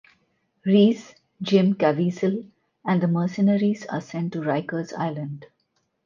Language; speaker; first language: English; non-native, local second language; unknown